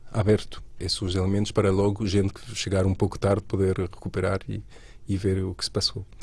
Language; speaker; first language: Portuguese; non-native, related language; Spanish